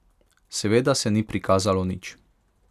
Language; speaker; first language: Slovenian; non-native, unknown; Hungarian